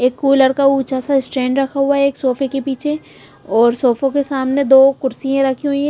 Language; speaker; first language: Hindi; non-native, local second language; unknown